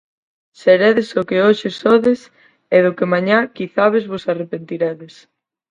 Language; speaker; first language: Galician; native; Galician